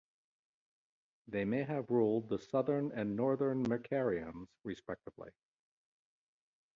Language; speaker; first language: English; native; English